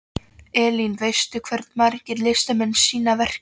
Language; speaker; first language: Icelandic; non-native, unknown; Polish